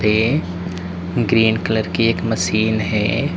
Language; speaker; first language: Hindi; native; Hindi